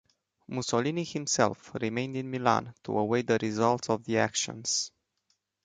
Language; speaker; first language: English; non-native, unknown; Romanian